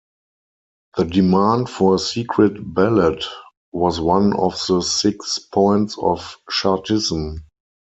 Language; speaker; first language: English; non-native, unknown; German